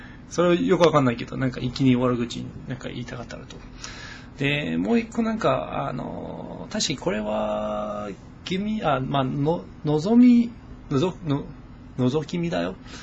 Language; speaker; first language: Japanese; non-native, fluent; English